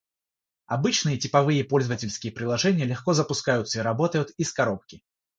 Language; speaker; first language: Russian; non-native, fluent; Georgian